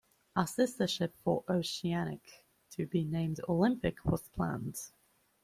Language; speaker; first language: English; native; English